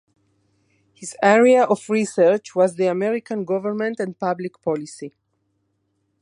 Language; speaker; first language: English; non-native, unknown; Spanish